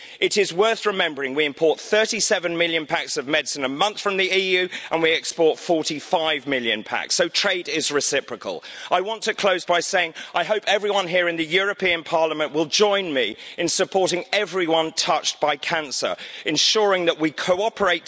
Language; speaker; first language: English; native; English